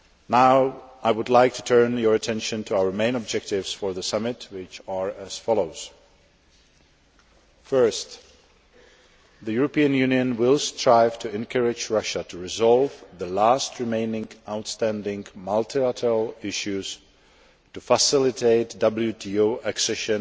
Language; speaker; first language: English; non-native, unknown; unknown